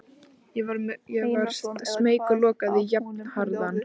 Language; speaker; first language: Icelandic; native; Icelandic